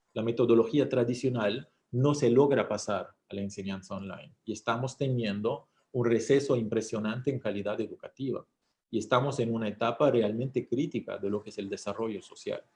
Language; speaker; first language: Spanish; non-native, fluent; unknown